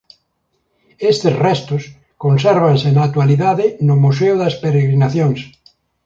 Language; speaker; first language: Galician; native; Galician